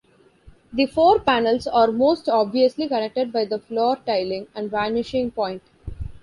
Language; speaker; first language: English; non-native, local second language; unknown